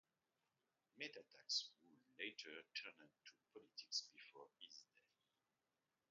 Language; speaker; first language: English; non-native, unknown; French